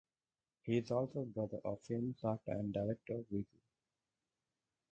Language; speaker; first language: English; non-native, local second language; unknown